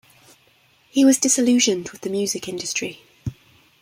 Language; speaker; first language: English; native; English